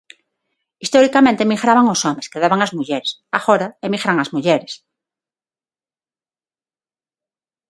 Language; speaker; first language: Galician; non-native, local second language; Spanish